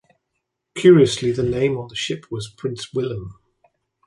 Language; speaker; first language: English; native; English